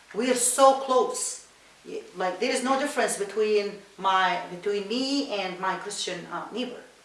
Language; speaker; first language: English; non-native, fluent; Arabic